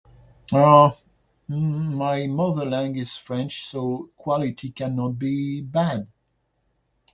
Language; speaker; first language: English; non-native, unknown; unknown